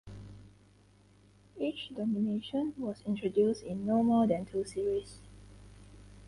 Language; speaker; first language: English; non-native, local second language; Chinese